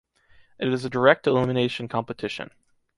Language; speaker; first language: English; native; English